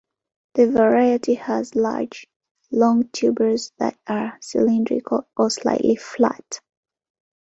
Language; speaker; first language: English; non-native, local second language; Ganda